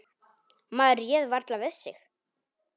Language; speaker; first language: Icelandic; non-native, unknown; Polish